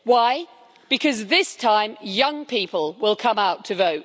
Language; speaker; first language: English; native; English